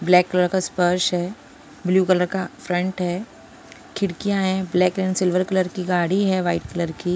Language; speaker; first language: Hindi; non-native, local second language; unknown